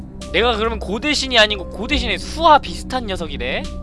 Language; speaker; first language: Korean; native; Korean